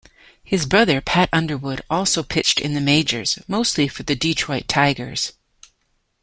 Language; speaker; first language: English; native; English